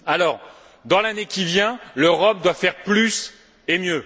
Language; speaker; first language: French; native; French